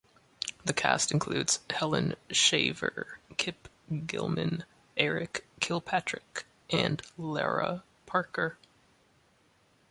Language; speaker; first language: English; native; English